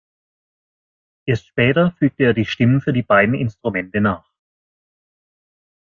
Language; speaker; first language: German; native; German